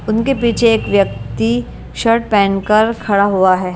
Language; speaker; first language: Hindi; non-native, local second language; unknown